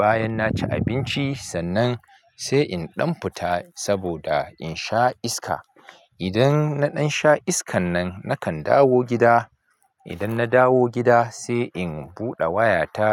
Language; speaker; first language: Hausa; native; Hausa